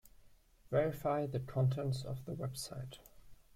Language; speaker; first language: English; non-native, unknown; German